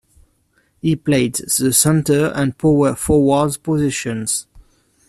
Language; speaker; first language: English; non-native, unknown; French